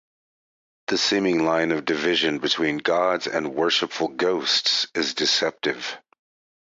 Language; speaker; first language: English; native; English